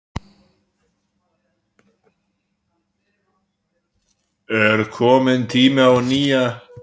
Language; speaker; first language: Icelandic; native; Icelandic